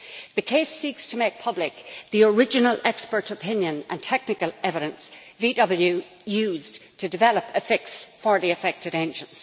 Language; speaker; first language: English; native; English